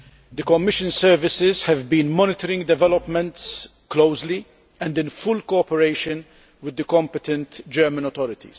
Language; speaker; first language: English; non-native, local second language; Maltese